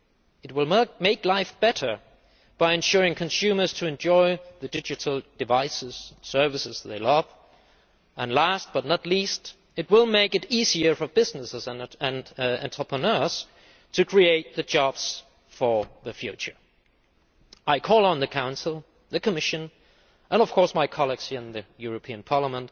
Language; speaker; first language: English; non-native, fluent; Danish